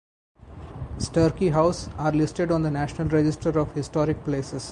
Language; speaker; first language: English; non-native, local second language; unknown